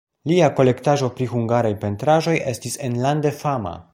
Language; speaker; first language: Esperanto; non-native, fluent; Polish